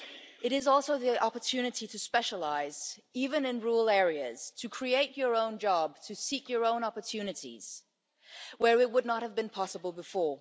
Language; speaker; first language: English; non-native, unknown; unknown